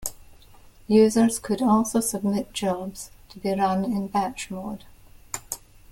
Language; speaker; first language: English; native; English